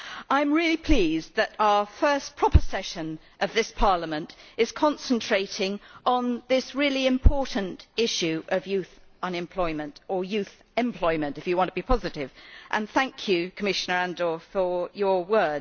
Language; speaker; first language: English; native; English